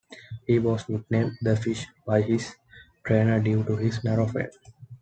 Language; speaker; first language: English; non-native, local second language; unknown